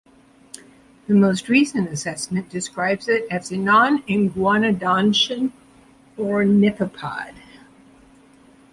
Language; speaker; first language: English; native; English